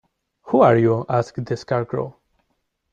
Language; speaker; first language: English; non-native, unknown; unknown